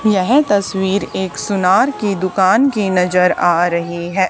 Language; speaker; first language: Hindi; native; Hindi